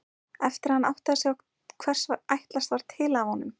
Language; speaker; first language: Icelandic; native; Icelandic